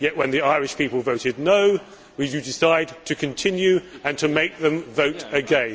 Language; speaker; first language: English; native; English